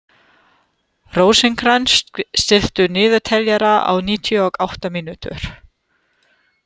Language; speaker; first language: Icelandic; non-native, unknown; German